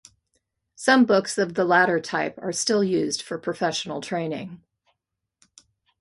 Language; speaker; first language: English; native; English